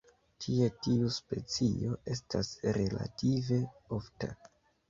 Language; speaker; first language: Esperanto; non-native, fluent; Kinyarwanda